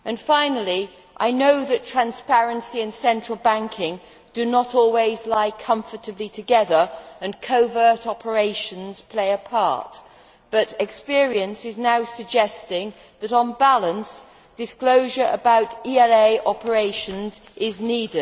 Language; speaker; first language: English; native; English